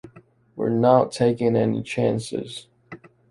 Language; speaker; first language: English; non-native, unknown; Chinese